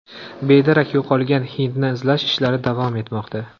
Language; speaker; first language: Uzbek; native; Uzbek